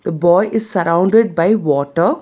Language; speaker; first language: English; non-native, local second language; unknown